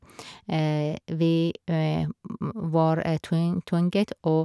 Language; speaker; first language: Norwegian; non-native, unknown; Persian